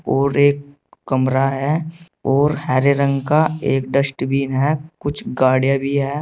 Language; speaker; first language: Hindi; native; Hindi